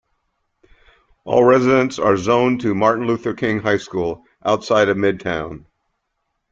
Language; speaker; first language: English; native; English